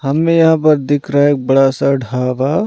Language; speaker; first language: Hindi; non-native, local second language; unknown